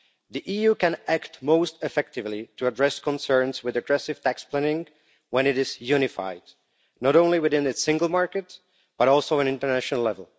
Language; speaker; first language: English; non-native, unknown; Czech